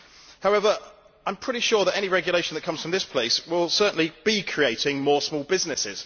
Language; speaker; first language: English; native; English